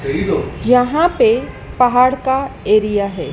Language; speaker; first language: Hindi; native; Hindi